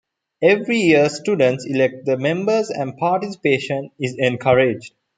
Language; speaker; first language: English; non-native, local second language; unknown